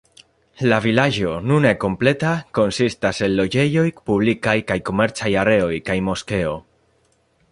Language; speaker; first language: Esperanto; non-native, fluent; Spanish